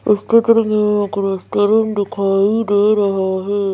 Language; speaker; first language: Hindi; native; Hindi